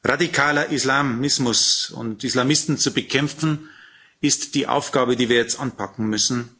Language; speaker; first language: German; native; German